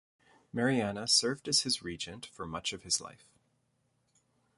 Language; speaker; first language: English; native; English